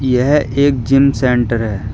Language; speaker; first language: Hindi; native; Hindi